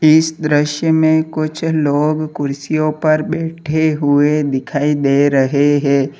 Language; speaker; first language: Hindi; native; Hindi